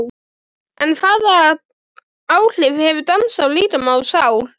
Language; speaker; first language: Icelandic; native; Icelandic